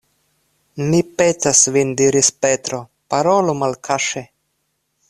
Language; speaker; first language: Esperanto; non-native, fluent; Russian